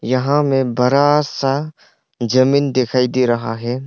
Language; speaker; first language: Hindi; non-native, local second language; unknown